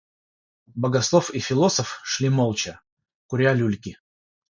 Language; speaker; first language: Russian; non-native, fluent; Georgian